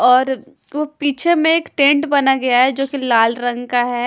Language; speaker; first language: Hindi; non-native, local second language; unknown